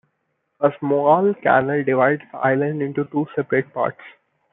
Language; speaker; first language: English; non-native, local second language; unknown